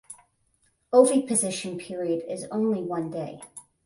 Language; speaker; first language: English; native; English